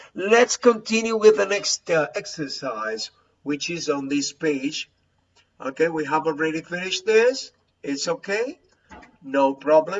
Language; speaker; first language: English; non-native, fluent; Spanish